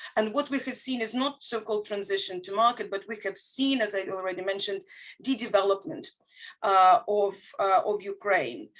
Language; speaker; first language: English; non-native, fluent; Ukrainian